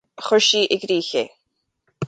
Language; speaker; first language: Irish; native; Irish